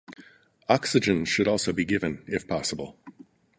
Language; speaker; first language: English; native; English